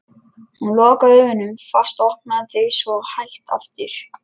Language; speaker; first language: Icelandic; non-native, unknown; Lithuanian